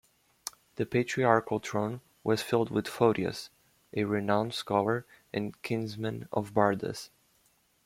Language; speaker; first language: English; native; English